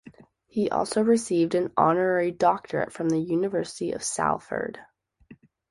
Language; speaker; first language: English; native; English